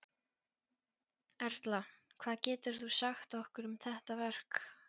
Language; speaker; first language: Icelandic; non-native, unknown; Polish